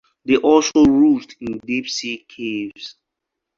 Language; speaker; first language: English; non-native, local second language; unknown